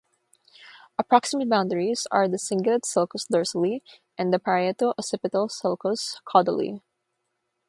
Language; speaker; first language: English; non-native, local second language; Filipino